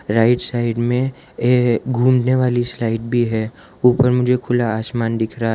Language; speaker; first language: Hindi; non-native, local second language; Gujarati